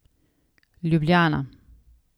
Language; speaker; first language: Slovenian; native; Slovenian